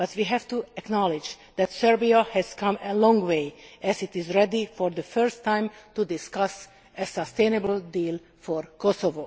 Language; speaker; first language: English; non-native, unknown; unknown